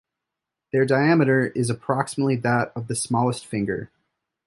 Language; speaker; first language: English; native; English